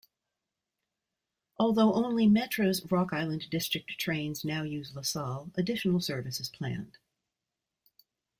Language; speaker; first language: English; native; English